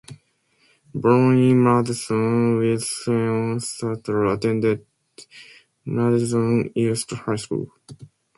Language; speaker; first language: English; non-native, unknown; Japanese